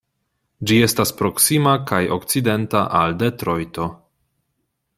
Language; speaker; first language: Esperanto; non-native, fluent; Polish